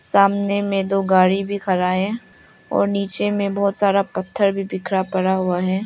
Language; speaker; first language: Hindi; non-native, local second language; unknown